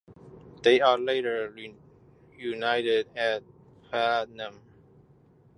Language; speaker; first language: English; non-native, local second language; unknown